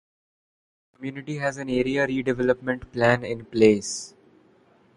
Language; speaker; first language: English; non-native, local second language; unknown